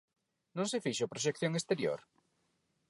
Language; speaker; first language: Galician; non-native, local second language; Spanish